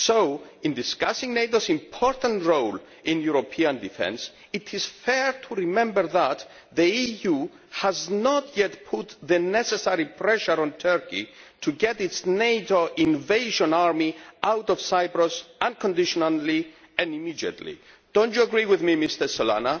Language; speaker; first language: English; non-native, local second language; Greek